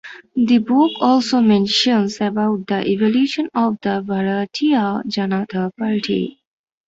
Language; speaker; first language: English; non-native, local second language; Bangla